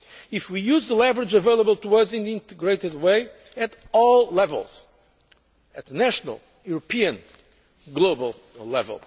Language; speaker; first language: English; non-native, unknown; Portuguese